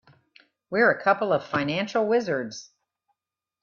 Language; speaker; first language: English; native; English